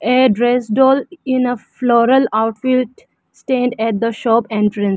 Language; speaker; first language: English; non-native, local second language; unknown